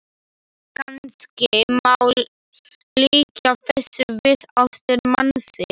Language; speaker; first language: Icelandic; non-native, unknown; Slovak